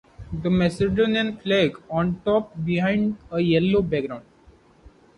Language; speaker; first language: English; non-native, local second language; Marathi